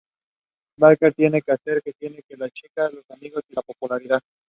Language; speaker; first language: English; non-native, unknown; Spanish